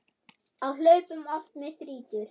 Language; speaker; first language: Icelandic; non-native, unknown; German